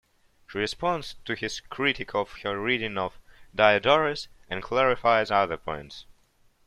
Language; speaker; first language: English; non-native, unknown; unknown